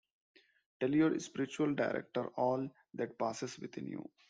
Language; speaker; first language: English; non-native, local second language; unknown